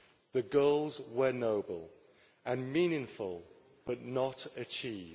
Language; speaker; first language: English; native; English